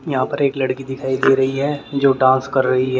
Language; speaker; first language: Hindi; native; Hindi